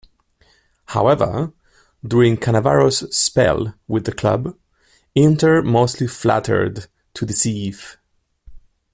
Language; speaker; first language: English; non-native, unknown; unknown